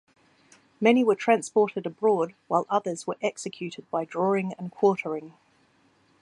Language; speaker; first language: English; native; English